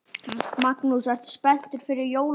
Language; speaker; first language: Icelandic; native; Icelandic